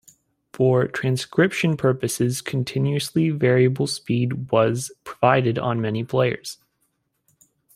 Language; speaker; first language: English; native; English